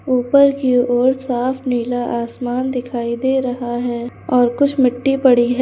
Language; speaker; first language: Hindi; native; Hindi